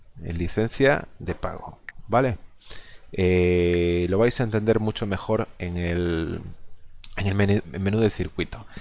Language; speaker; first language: Spanish; non-native, local second language; Galician